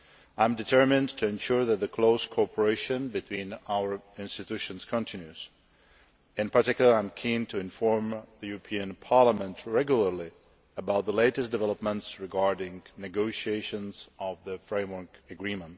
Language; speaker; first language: English; non-native, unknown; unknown